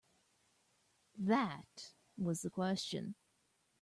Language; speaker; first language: English; native; English